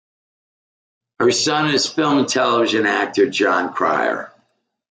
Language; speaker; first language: English; native; English